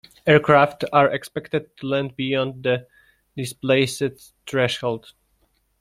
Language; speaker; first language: English; non-native, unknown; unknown